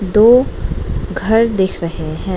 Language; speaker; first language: Hindi; non-native, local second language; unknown